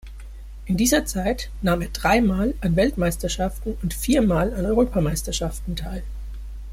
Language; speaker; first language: German; native; German